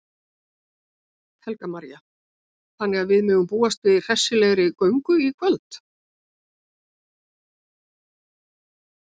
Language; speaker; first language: Icelandic; native; Icelandic